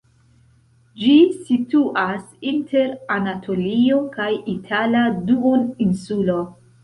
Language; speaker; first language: Esperanto; non-native, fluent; Central Kurdish